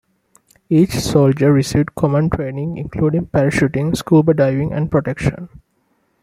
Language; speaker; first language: English; non-native, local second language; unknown